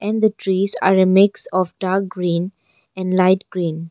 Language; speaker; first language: English; non-native, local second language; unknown